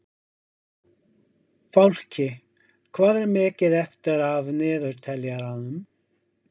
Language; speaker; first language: Icelandic; non-native, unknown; English